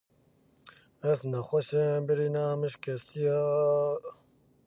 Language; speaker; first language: English; native; English